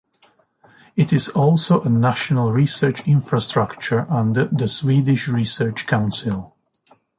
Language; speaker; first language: English; native; English